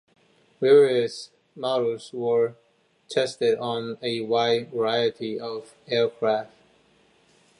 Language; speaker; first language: English; non-native, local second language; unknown